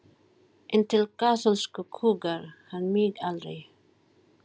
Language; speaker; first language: Icelandic; non-native, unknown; Filipino